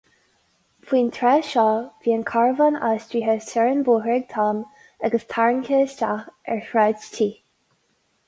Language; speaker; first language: Irish; non-native, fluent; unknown